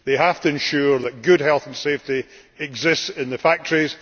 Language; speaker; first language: English; native; English